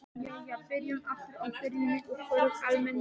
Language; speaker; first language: Icelandic; non-native, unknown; Polish